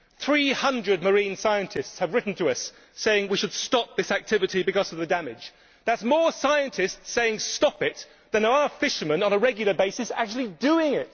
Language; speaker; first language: English; native; English